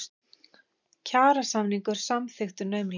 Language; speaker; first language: Icelandic; native; Icelandic